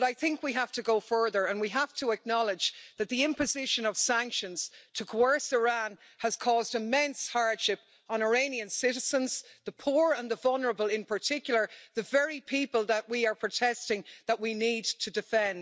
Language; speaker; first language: English; native; English